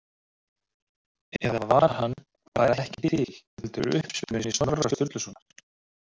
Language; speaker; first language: Icelandic; native; Icelandic